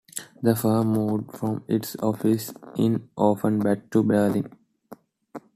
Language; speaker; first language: English; non-native, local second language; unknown